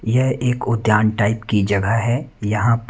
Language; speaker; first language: Hindi; non-native, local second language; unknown